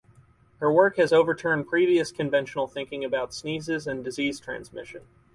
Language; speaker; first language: English; native; English